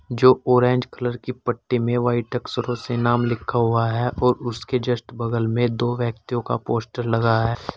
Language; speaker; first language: Hindi; native; Hindi